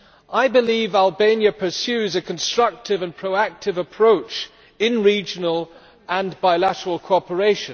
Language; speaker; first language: English; non-native, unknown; German